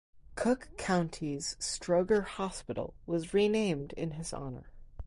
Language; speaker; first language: English; native; English